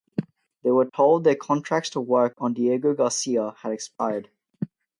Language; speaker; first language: English; native; English